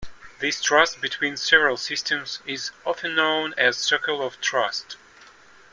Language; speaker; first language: English; native; English